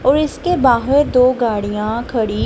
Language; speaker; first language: Hindi; non-native, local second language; Punjabi